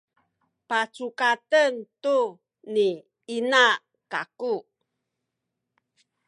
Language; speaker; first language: Sakizaya; native; Sakizaya